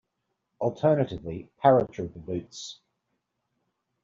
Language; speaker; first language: English; native; English